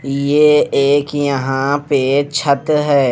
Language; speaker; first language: Hindi; non-native, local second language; Punjabi